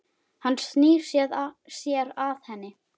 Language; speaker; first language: Icelandic; native; Icelandic